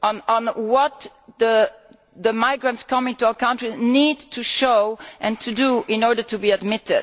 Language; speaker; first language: English; non-native, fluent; Italian